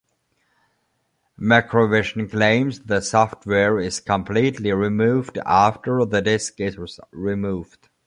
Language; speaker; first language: English; non-native, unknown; German